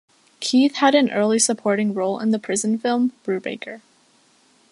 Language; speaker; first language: English; native; English